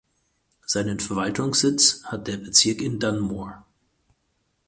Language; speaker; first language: German; native; German